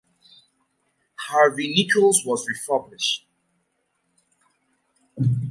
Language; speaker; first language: English; native; English